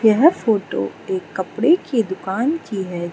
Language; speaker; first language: Hindi; non-native, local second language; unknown